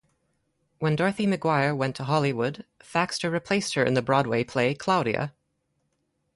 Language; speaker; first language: English; native; English